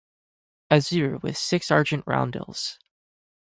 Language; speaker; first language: English; native; English